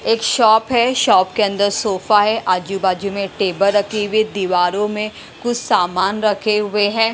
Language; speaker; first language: Hindi; non-native, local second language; Punjabi